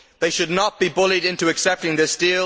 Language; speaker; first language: English; native; English